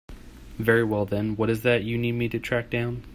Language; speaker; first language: English; native; English